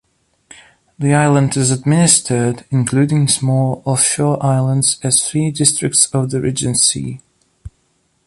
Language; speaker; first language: English; non-native, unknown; Russian